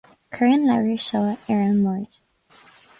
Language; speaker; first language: Irish; non-native, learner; English